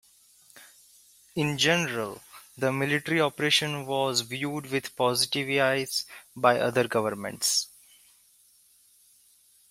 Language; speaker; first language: English; non-native, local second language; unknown